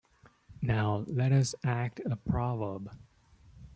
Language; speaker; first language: English; non-native, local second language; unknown